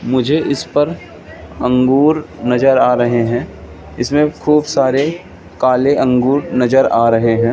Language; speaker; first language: Hindi; native; Hindi